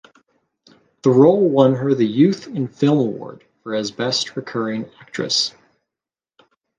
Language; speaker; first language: English; native; English